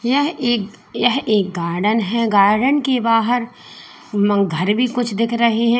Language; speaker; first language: Hindi; native; Hindi